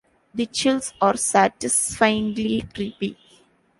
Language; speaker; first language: English; non-native, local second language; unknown